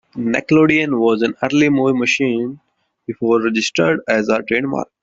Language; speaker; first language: English; non-native, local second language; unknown